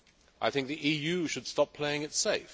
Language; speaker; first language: English; native; English